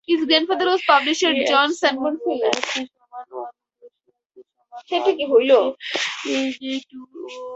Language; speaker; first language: English; native; English